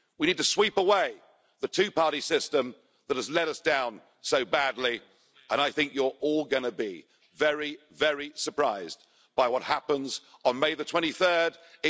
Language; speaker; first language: English; native; English